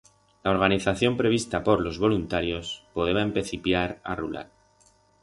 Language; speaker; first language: Aragonese; non-native, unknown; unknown